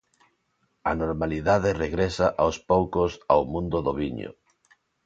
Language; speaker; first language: Galician; non-native, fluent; Spanish